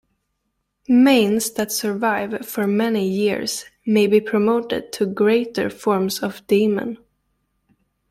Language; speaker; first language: English; native; English